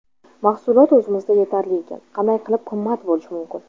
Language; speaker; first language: Uzbek; non-native, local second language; Tajik